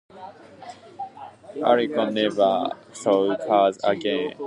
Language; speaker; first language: English; non-native, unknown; Japanese